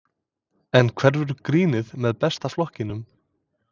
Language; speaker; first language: Icelandic; non-native, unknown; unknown